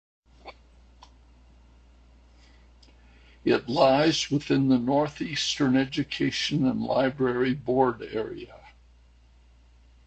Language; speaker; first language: English; native; English